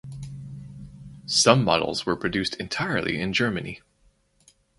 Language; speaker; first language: English; native; English